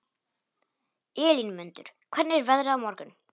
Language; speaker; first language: Icelandic; non-native, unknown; Polish